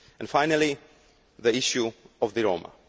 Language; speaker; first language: English; non-native, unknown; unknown